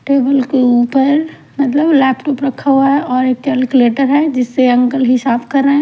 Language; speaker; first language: Hindi; non-native, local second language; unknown